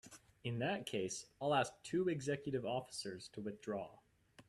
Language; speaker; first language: English; native; English